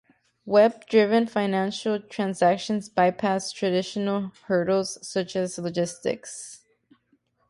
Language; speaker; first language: English; native; English